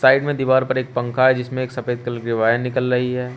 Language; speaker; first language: Hindi; native; Hindi